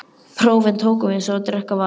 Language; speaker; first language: Icelandic; native; Icelandic